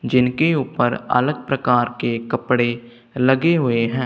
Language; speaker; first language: Hindi; non-native, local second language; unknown